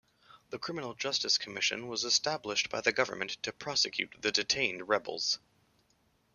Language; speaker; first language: English; native; English